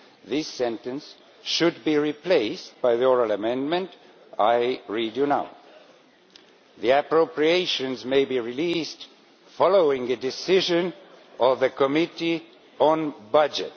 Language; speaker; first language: English; non-native, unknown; Estonian